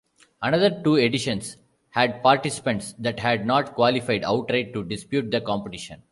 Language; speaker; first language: English; non-native, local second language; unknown